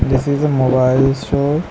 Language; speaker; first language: English; non-native, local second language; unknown